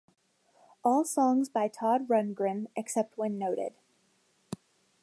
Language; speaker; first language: English; native; English